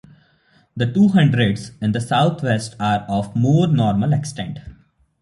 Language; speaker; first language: English; non-native, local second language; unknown